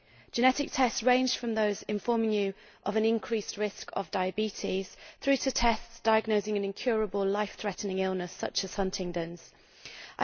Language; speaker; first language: English; native; English